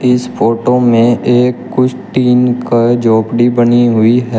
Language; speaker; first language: Hindi; native; Hindi